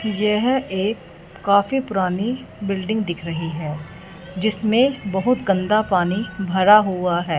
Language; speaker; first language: Hindi; non-native, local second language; Punjabi